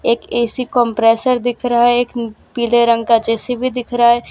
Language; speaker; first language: Hindi; non-native, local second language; Gujarati